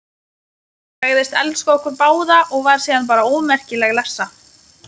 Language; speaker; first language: Icelandic; non-native, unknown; Lithuanian